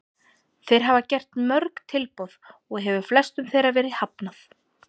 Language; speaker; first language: Icelandic; native; Icelandic